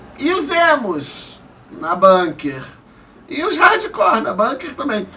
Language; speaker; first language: Portuguese; native; Portuguese